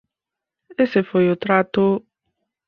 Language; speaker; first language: Galician; native; Galician